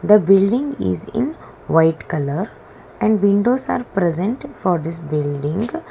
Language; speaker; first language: English; non-native, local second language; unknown